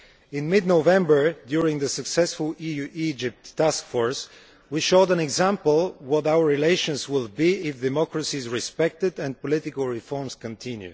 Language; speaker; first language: English; non-native, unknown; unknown